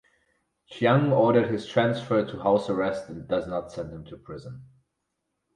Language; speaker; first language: English; non-native, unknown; German